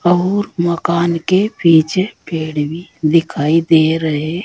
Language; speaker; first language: Hindi; native; Hindi